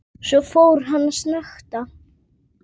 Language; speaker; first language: Icelandic; native; Icelandic